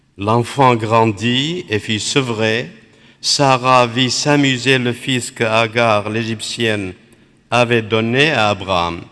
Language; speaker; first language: French; non-native, fluent; Aramaic